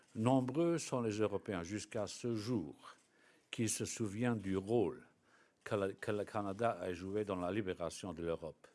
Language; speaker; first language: French; non-native, local second language; Luxembourgish